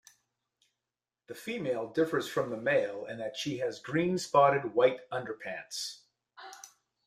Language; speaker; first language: English; native; English